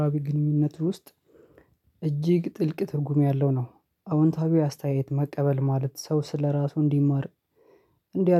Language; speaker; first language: Amharic; non-native, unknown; Oromo